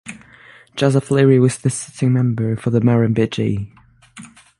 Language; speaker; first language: English; non-native, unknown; French